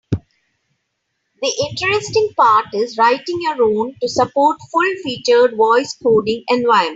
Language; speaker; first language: English; non-native, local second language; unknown